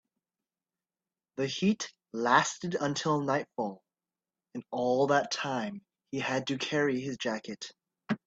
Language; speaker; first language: English; native; English